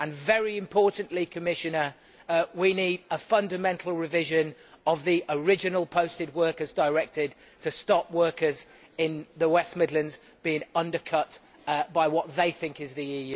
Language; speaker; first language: English; native; English